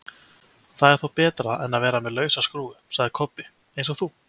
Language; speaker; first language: Icelandic; native; Icelandic